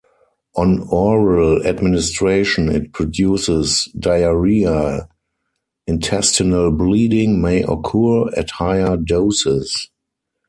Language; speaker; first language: English; non-native, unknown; German